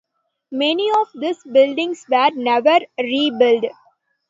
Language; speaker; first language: English; non-native, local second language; Tamil